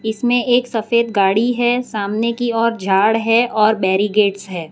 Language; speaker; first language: Hindi; non-native, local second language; Gujarati